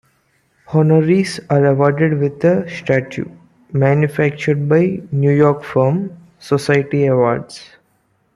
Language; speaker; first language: English; non-native, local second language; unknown